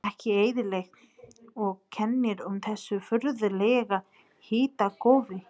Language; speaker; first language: Icelandic; non-native, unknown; Nepali